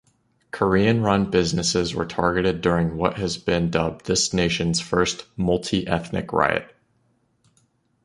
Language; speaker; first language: English; native; English